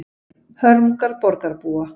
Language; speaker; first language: Icelandic; native; Icelandic